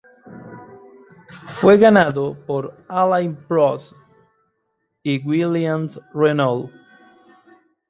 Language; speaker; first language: Spanish; native; Spanish